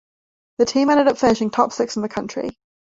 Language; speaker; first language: English; native; English